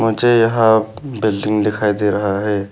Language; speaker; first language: Hindi; non-native, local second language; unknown